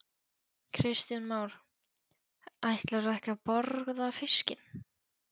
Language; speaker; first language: Icelandic; non-native, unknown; Polish